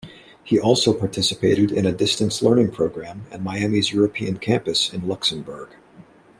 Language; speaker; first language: English; native; English